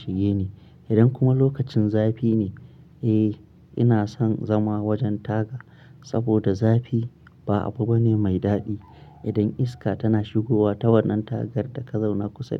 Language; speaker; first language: Hausa; non-native, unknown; Akan